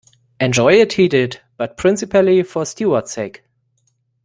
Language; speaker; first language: English; non-native, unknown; German